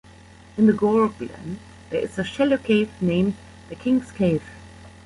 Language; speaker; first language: English; non-native, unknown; German